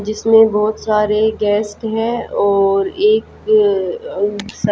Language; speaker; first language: Hindi; native; Hindi